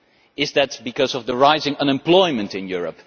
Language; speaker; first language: English; non-native, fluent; Dutch